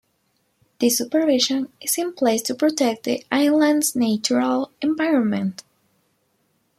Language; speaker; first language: English; non-native, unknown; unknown